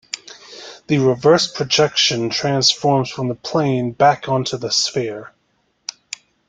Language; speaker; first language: English; native; English